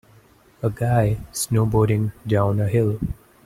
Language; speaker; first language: English; non-native, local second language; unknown